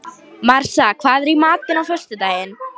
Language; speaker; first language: Icelandic; non-native, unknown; Lithuanian